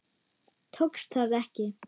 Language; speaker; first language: Icelandic; non-native, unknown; German